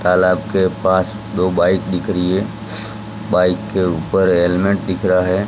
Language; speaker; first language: Hindi; non-native, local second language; Gujarati